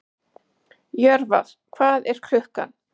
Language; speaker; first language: Icelandic; native; Icelandic